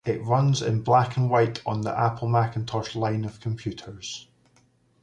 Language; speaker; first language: English; native; English